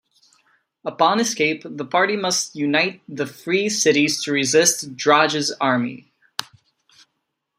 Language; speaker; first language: English; non-native, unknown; Czech